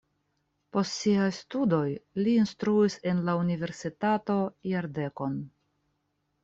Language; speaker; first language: Esperanto; non-native, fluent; Russian